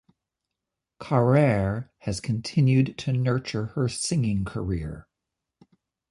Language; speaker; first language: English; native; English